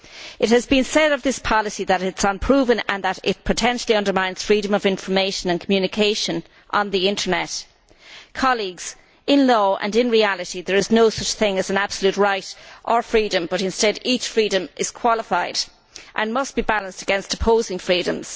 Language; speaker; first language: English; native; English